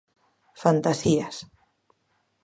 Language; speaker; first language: Galician; native; Galician